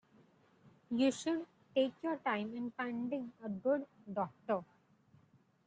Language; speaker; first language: English; non-native, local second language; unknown